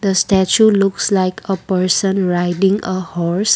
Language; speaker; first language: English; non-native, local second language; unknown